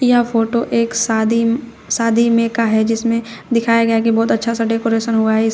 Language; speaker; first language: Hindi; native; Hindi